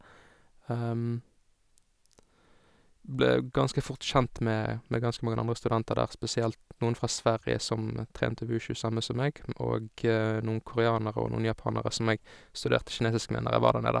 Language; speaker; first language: Norwegian; native; Norwegian